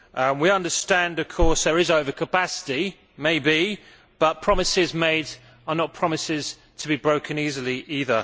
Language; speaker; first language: English; native; English